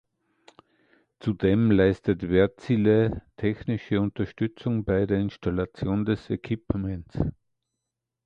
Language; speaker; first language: German; native; German